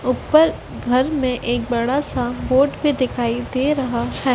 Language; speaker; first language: Hindi; native; Hindi